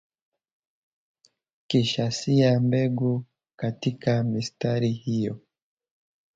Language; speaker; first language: English; native; English